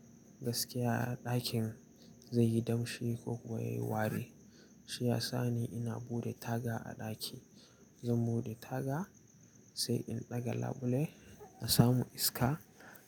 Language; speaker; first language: Hausa; native; Hausa